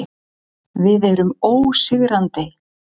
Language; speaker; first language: Icelandic; native; Icelandic